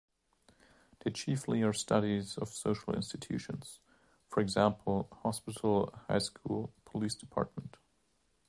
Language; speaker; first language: English; non-native, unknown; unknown